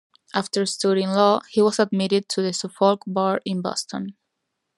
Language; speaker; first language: English; non-native, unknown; Spanish